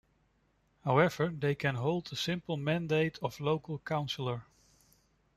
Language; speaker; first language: English; non-native, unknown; Dutch